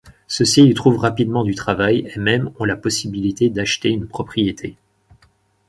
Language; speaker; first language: French; native; French